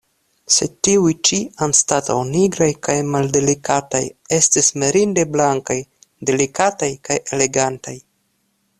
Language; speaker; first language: Esperanto; non-native, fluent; Russian